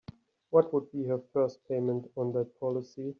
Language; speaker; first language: English; native; English